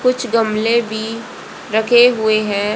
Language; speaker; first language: Hindi; native; Hindi